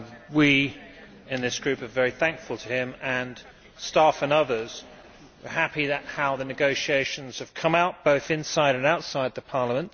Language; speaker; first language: English; native; English